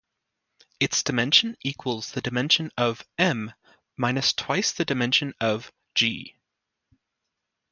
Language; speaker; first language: English; native; English